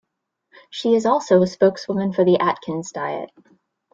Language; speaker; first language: English; native; English